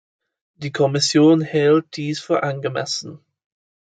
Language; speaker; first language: German; non-native, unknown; English